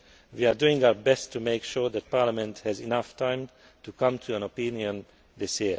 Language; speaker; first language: English; non-native, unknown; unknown